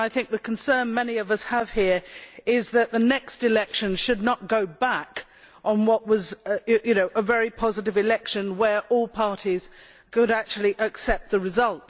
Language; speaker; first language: English; native; English